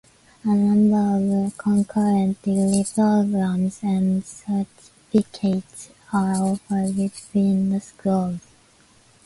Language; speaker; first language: English; non-native, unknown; Japanese